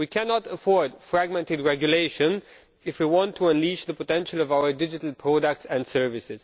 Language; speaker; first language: English; non-native, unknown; Romanian